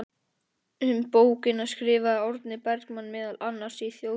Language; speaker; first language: Icelandic; native; Icelandic